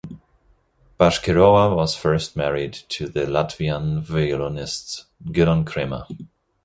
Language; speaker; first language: English; non-native, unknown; German